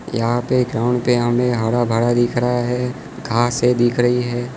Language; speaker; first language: Hindi; non-native, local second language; Gujarati